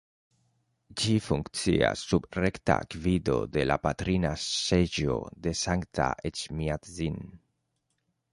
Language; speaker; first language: Esperanto; non-native, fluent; Spanish